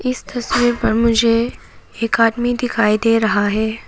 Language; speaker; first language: Hindi; non-native, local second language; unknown